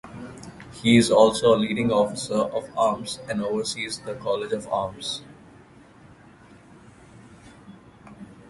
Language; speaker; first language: English; non-native, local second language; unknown